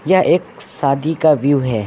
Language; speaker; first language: Hindi; native; Hindi